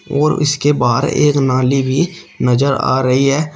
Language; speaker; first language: Hindi; native; Hindi